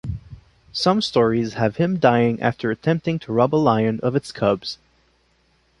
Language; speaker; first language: English; non-native, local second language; French